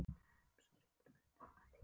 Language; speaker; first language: Icelandic; non-native, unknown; Polish